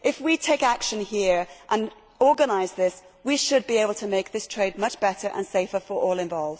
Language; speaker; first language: English; native; English